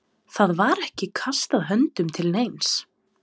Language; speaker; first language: Icelandic; non-native, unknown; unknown